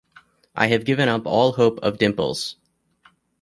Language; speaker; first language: English; native; English